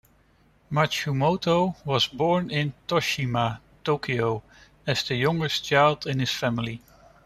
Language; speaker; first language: English; non-native, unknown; Dutch